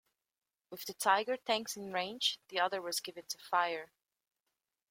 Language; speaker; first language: English; native; English